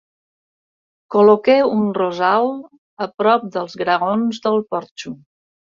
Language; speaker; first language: Catalan; non-native, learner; Spanish